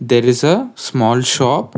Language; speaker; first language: English; non-native, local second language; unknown